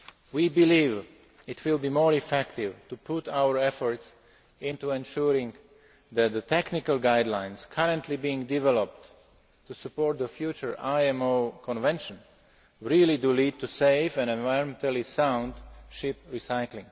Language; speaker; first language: English; non-native, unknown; Slovak